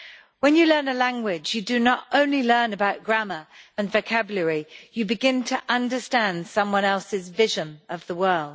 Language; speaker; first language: English; native; English